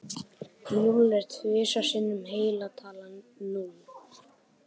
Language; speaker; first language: Icelandic; native; Icelandic